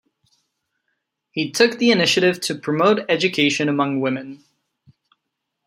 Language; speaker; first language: English; non-native, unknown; Czech